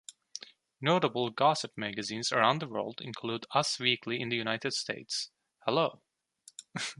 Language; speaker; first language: English; non-native, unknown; Turkish